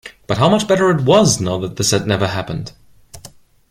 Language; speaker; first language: English; non-native, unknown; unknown